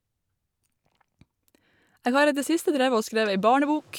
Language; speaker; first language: Norwegian; native; Norwegian